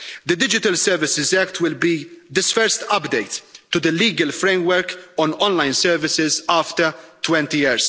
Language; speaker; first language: English; non-native, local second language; Maltese